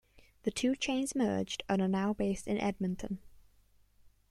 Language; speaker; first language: English; native; English